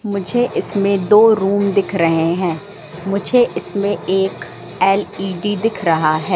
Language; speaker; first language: Hindi; native; Hindi